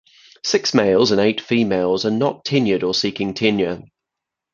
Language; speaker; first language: English; native; English